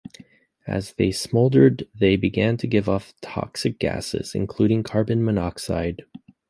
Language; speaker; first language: English; native; English